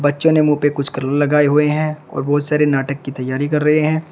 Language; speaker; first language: Hindi; native; Hindi